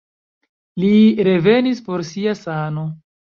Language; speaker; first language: Esperanto; non-native, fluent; Chinese